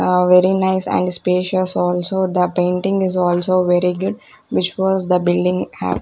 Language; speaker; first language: English; non-native, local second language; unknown